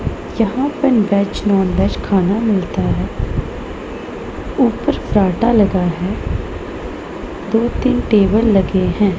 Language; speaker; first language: Hindi; non-native, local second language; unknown